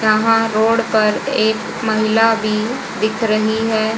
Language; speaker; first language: Hindi; native; Hindi